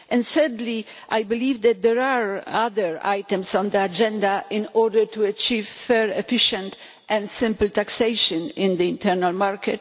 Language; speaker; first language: English; non-native, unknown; Polish